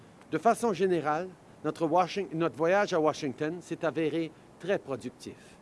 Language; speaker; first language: French; early bilingual, heritage; French